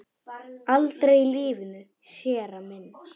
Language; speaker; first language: Icelandic; non-native, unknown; Polish